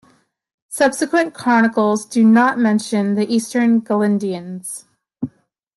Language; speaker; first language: English; native; English